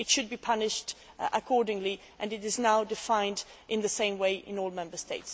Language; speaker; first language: English; non-native, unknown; Swedish